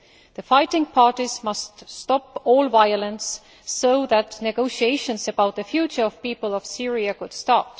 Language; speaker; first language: English; non-native, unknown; Estonian